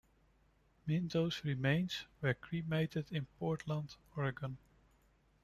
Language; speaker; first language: English; non-native, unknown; Dutch